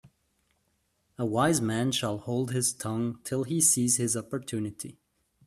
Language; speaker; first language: English; native; English